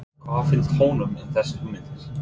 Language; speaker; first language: Icelandic; non-native, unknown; English